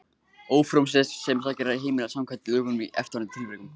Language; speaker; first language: Icelandic; non-native, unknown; Kurdish